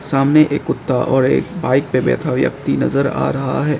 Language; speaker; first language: Hindi; non-native, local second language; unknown